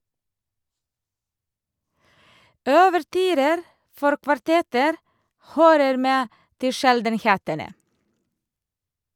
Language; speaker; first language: Norwegian; non-native, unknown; Serbian